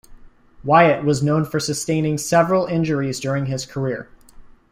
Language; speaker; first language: English; native; English